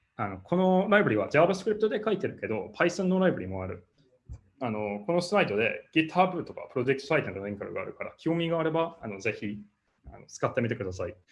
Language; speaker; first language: Japanese; non-native, fluent; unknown